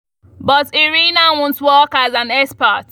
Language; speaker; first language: English; non-native, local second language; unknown